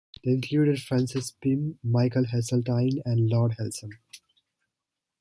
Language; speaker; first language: English; native; English